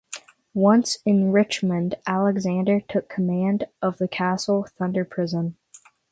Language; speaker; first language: English; native; English